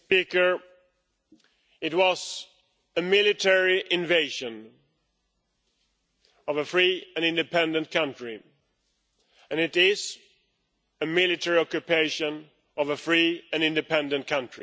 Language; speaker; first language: English; non-native, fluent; Swedish